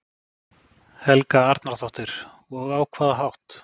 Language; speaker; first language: Icelandic; native; Icelandic